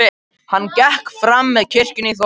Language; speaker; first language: Icelandic; non-native, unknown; Macedonian